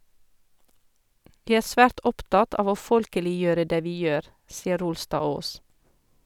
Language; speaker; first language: Norwegian; non-native, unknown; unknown